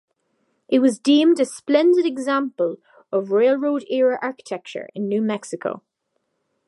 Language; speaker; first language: English; native; English